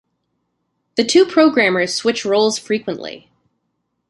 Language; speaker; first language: English; native; English